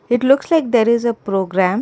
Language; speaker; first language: English; non-native, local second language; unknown